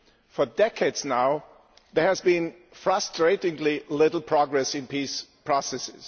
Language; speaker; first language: English; non-native, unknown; German